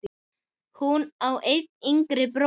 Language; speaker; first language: Icelandic; native; Icelandic